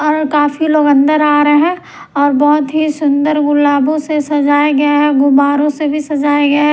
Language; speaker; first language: Hindi; non-native, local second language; Punjabi